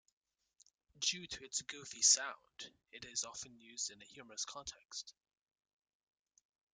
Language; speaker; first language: English; native; English